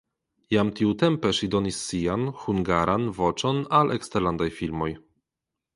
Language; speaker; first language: Esperanto; non-native, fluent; Polish